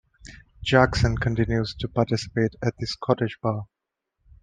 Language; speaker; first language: English; non-native, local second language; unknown